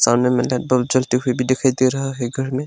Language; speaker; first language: Hindi; non-native, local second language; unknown